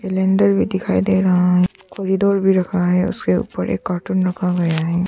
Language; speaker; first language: Hindi; non-native, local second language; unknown